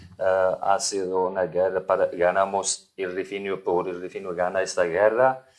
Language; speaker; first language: Spanish; non-native, learner; Riffian